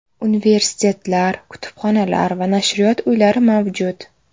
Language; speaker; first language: Uzbek; native; Uzbek